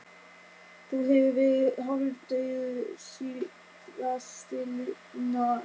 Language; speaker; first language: Icelandic; non-native, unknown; German